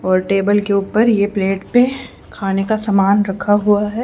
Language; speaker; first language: Hindi; native; Hindi